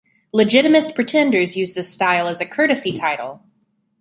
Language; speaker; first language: English; native; English